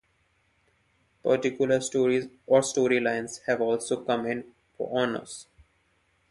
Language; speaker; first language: English; non-native, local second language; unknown